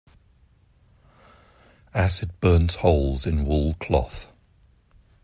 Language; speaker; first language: English; native; English